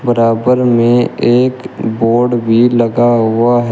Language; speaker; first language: Hindi; native; Hindi